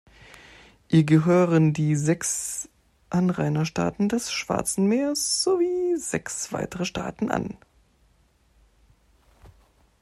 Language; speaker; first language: German; native; German